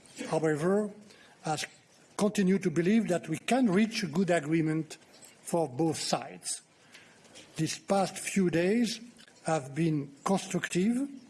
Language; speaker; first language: English; non-native, fluent; French